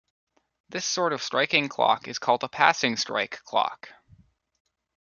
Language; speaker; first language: English; native; English